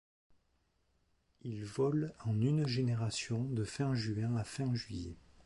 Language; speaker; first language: French; native; French